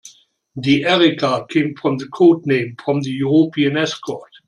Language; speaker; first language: English; non-native, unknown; German